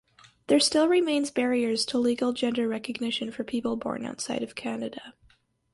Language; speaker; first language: English; native; English